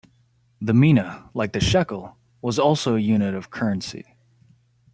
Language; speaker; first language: English; native; English